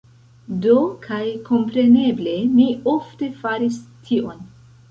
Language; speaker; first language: Esperanto; non-native, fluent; Central Kurdish